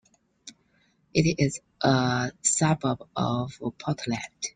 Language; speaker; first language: English; non-native, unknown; Chinese